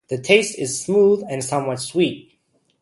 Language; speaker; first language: English; native; English